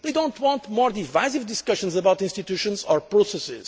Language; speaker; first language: English; non-native, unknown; Portuguese